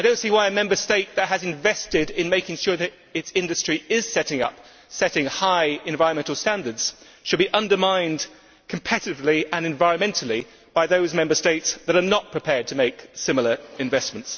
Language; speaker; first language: English; native; English